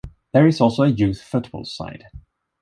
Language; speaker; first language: English; non-native, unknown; Swedish